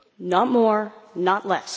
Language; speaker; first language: English; non-native, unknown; Dutch